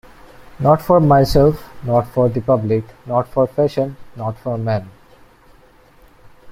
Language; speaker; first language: English; non-native, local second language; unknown